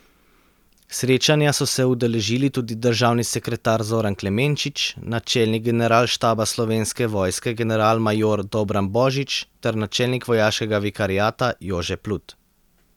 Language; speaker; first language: Slovenian; native; Slovenian